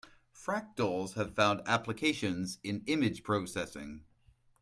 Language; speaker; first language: English; native; English